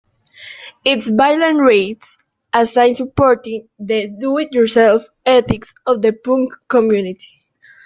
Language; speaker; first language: English; non-native, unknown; Spanish